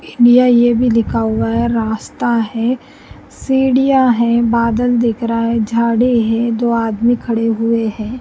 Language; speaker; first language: Hindi; non-native, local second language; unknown